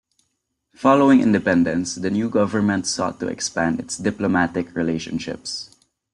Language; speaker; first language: English; non-native, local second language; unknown